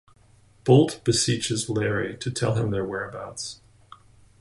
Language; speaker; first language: English; native; English